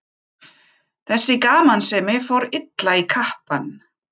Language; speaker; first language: Icelandic; non-native, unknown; German